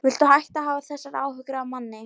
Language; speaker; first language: Icelandic; non-native, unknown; Polish